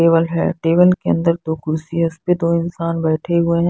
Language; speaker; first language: Hindi; non-native, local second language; Punjabi